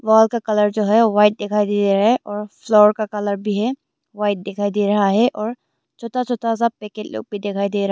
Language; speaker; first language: Hindi; early bilingual, other home language; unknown